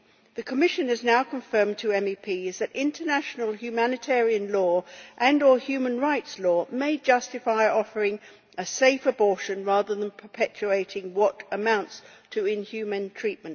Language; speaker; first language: English; native; English